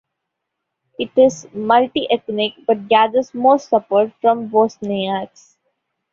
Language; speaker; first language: English; non-native, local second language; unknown